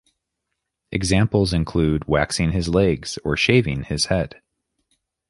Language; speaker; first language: English; native; English